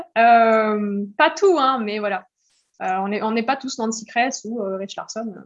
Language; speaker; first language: French; early bilingual, heritage; French